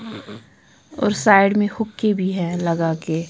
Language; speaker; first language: Hindi; non-native, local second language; Punjabi